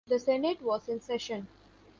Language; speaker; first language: English; non-native, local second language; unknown